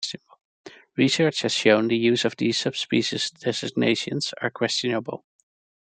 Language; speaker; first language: English; non-native, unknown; Dutch